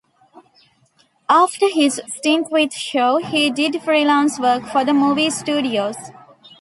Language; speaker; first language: English; non-native, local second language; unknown